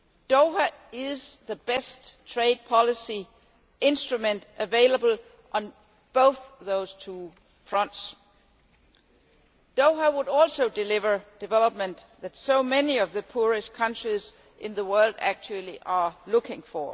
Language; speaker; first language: English; non-native, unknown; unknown